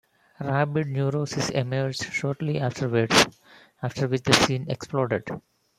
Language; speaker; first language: English; non-native, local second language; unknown